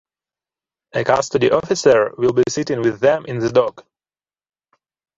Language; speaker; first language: English; non-native, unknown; Ukrainian